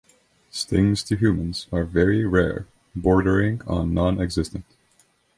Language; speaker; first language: English; non-native, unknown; Estonian